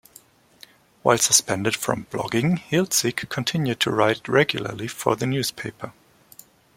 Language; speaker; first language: English; non-native, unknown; German